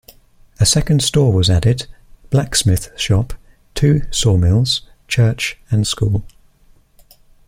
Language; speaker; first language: English; native; English